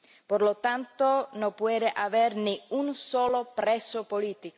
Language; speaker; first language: Spanish; non-native, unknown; Czech